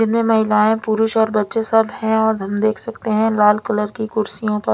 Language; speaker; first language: Hindi; non-native, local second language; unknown